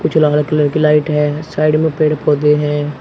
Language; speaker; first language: Hindi; native; Hindi